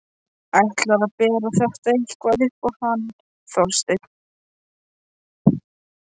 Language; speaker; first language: Icelandic; non-native, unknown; Polish